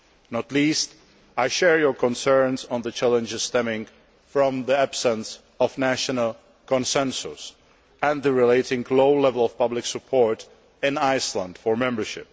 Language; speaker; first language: English; non-native, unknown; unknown